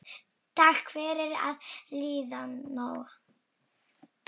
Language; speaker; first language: Icelandic; non-native, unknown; Polish